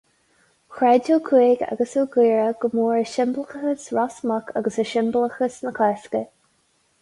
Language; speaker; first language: Irish; non-native, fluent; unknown